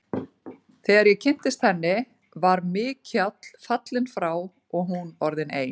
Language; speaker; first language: Icelandic; native; Icelandic